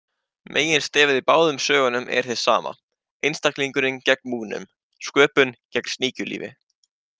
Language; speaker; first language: Icelandic; native; Icelandic